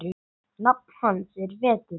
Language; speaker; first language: Icelandic; non-native, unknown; English